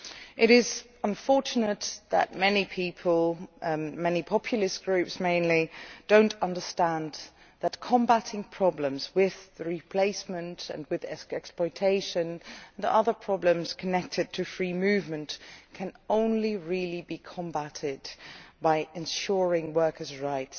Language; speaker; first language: English; non-native, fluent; Dutch